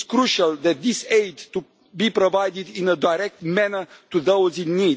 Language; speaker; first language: English; non-native, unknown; Romanian